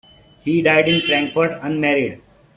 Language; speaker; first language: English; non-native, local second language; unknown